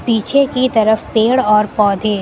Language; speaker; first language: Hindi; native; Hindi